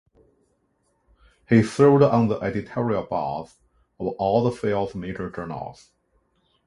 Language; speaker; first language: English; non-native, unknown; Chinese